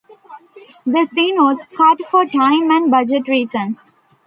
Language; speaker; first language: English; non-native, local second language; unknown